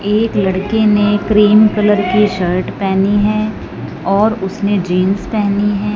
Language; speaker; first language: Hindi; non-native, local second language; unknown